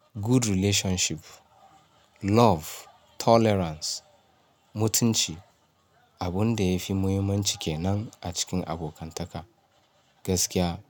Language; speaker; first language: Hausa; non-native, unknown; Yoruba